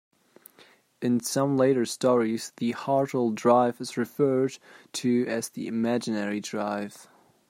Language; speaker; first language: English; non-native, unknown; German